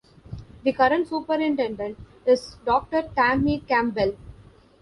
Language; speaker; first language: English; non-native, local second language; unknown